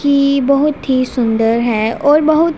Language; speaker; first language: Hindi; non-native, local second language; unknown